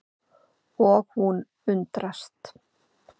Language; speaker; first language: Icelandic; native; Icelandic